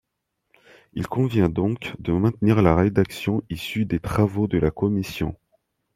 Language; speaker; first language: French; non-native, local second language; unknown